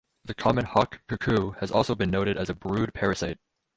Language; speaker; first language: English; native; English